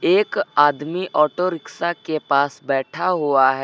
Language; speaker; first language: Hindi; native; Hindi